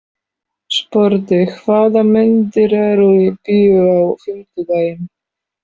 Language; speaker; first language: Icelandic; non-native, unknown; Polish